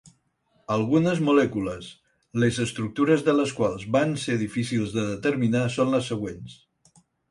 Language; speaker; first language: Catalan; non-native, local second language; Spanish